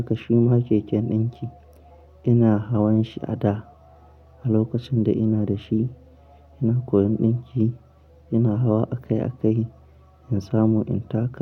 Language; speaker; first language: Hausa; non-native, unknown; Akan